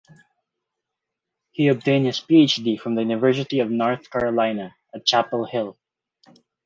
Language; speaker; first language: English; non-native, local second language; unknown